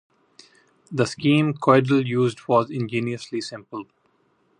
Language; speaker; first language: English; non-native, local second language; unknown